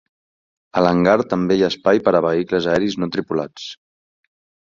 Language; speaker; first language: Catalan; native; Catalan